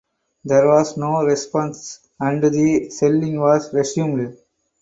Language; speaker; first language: English; non-native, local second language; Tamil